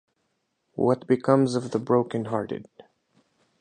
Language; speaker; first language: English; native; English